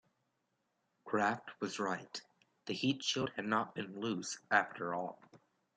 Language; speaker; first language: English; native; English